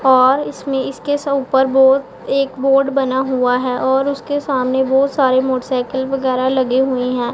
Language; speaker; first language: Hindi; non-native, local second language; Punjabi